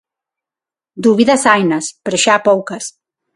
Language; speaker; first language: Galician; non-native, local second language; Spanish